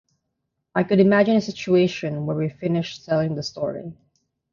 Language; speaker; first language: English; non-native, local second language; Filipino